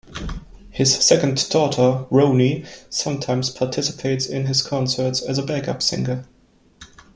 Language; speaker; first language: English; non-native, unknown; German